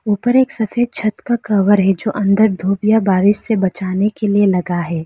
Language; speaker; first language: Hindi; non-native, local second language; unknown